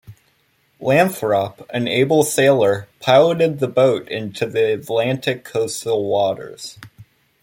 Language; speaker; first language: English; native; English